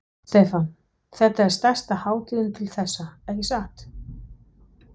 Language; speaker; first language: Icelandic; non-native, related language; Danish